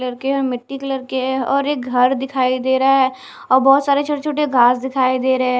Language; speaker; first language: Hindi; non-native, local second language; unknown